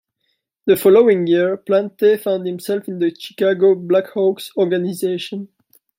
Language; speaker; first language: English; non-native, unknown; French